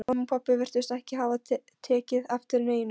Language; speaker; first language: Icelandic; non-native, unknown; Polish